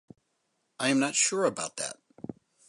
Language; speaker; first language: English; native; English